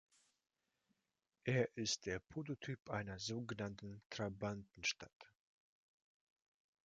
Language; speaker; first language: German; non-native, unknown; Russian